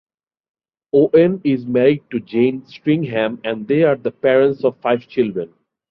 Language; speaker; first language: English; non-native, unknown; Bangla